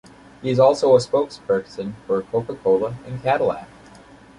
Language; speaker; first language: English; native; English